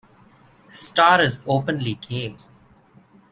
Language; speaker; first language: English; non-native, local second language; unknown